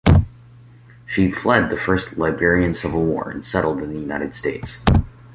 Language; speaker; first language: English; native; English